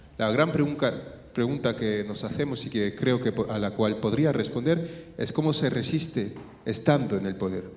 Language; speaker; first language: Spanish; non-native, fluent; French